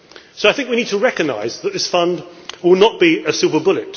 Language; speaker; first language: English; native; English